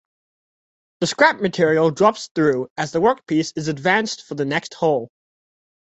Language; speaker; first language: English; native; English